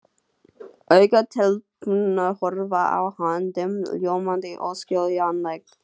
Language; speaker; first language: Icelandic; non-native, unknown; Dutch